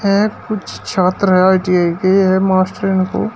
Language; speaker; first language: Hindi; native; Hindi